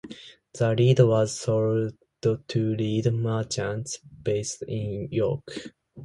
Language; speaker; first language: English; non-native, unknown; Japanese